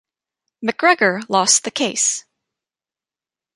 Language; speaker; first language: English; native; English